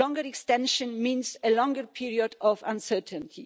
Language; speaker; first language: English; non-native, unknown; Polish